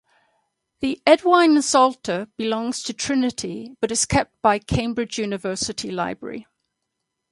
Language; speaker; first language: English; native; English